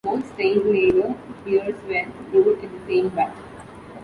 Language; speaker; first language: English; non-native, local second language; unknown